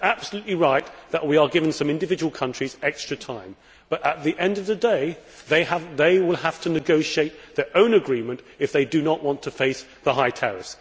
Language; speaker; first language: English; native; English